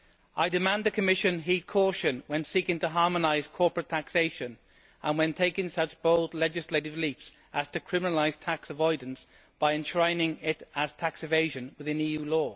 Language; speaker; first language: English; native; English